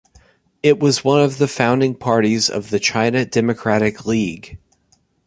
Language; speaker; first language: English; native; English